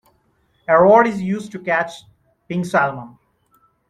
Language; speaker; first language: English; non-native, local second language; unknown